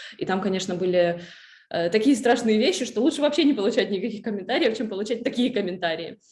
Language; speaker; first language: Russian; native; Russian